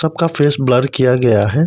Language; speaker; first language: Hindi; non-native, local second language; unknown